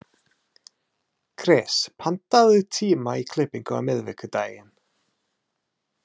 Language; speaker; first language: Icelandic; non-native, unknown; English